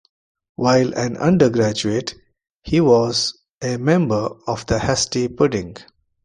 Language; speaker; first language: English; non-native, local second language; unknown